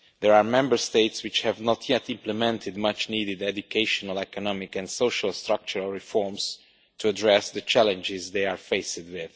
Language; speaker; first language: English; non-native, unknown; Romanian